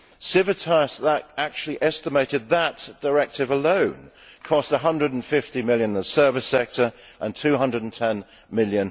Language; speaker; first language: English; native; English